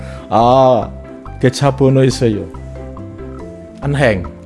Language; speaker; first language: Korean; non-native, learner; Indonesian